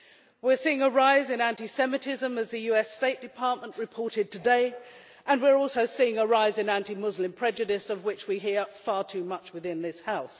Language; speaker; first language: English; native; English